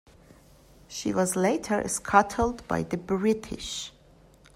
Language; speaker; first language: English; non-native, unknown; Persian